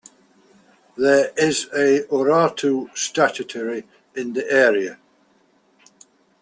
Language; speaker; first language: English; native; English